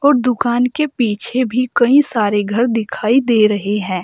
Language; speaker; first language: Hindi; native; Hindi